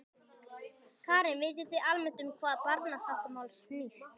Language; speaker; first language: Icelandic; native; Icelandic